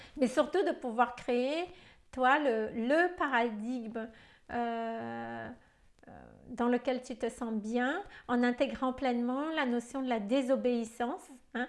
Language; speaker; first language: French; non-native, local second language; Malagasy